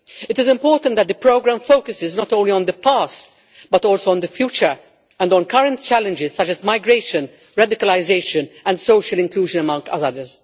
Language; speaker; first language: English; non-native, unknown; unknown